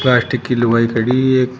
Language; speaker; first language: Hindi; native; Hindi